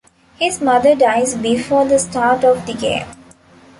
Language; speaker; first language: English; non-native, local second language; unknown